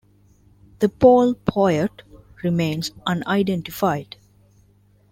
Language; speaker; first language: English; non-native, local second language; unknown